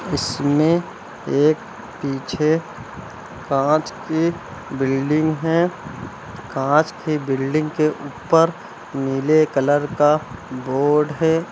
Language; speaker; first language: Hindi; native; Hindi